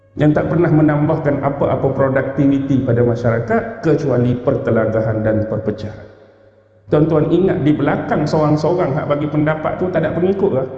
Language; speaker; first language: Malay; native; Malay